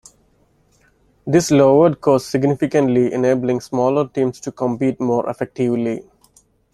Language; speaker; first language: English; non-native, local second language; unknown